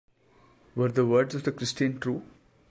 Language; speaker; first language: English; non-native, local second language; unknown